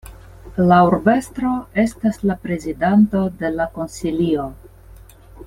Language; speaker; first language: Esperanto; non-native, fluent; Russian